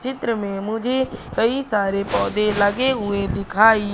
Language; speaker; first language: Hindi; native; Hindi